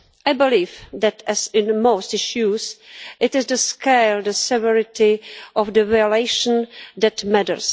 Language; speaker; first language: English; non-native, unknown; Czech